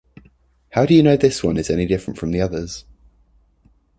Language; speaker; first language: English; native; English